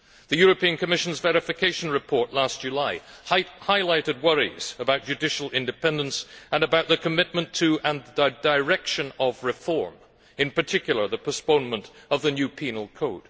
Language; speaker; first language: English; native; English